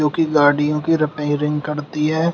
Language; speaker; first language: Hindi; native; Hindi